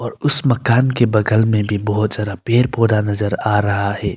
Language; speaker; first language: Hindi; early bilingual, other home language; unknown